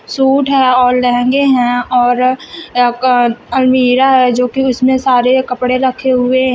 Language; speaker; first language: Hindi; native; Hindi